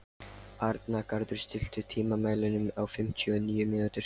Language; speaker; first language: Icelandic; non-native, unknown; Lithuanian